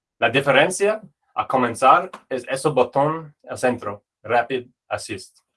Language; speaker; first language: Spanish; non-native, fluent; English